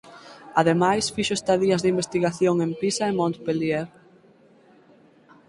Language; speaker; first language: Galician; native; Galician